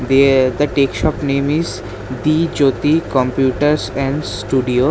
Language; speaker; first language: English; non-native, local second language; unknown